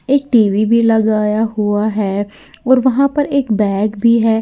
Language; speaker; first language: Hindi; native; Hindi